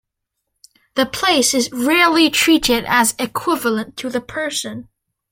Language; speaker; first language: English; native; English